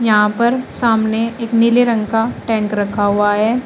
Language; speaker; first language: Hindi; native; Hindi